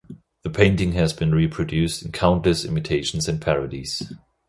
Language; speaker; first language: English; non-native, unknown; German